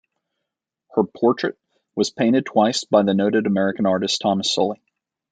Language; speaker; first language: English; native; English